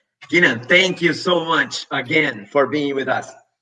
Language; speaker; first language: English; non-native, fluent; Portuguese